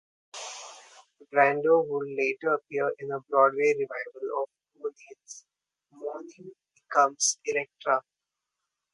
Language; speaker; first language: English; non-native, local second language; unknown